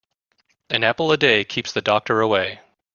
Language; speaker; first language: English; native; English